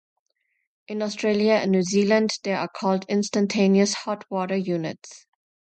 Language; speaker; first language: English; non-native, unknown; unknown